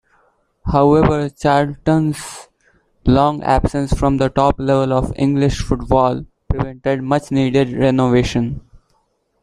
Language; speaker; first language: English; non-native, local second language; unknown